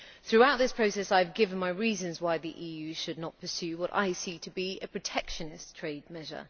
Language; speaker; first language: English; native; English